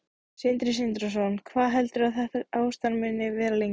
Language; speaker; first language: Icelandic; native; Icelandic